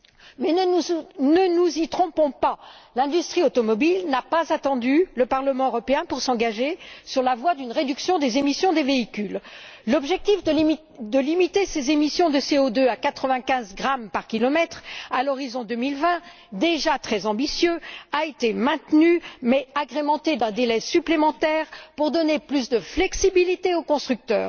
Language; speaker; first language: French; native; French